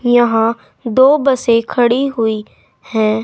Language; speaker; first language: Hindi; native; Hindi